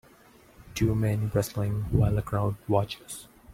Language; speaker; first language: English; non-native, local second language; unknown